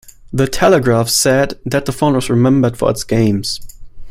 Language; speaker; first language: English; non-native, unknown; German